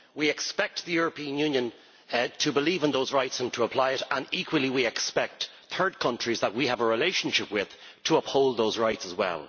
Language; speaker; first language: English; native; English